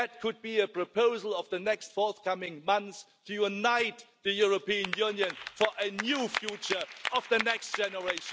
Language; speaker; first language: English; non-native, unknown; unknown